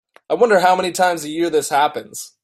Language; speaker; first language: English; native; English